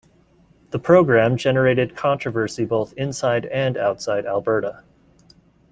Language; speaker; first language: English; native; English